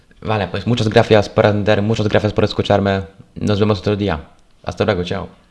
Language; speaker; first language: Spanish; non-native, fluent; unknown